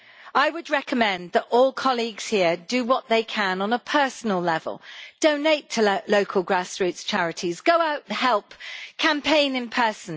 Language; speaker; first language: English; native; English